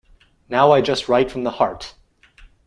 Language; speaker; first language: English; non-native, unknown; French